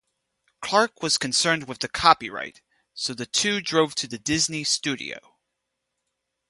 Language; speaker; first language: English; native; English